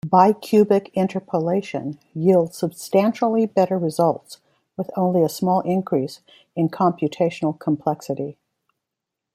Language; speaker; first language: English; native; English